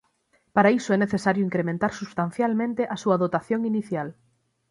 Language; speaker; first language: Galician; native; Galician